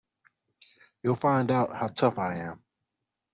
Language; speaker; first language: English; non-native, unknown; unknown